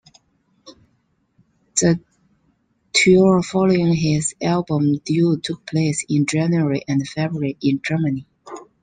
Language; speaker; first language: English; non-native, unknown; Chinese